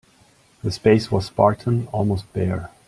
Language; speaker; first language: English; non-native, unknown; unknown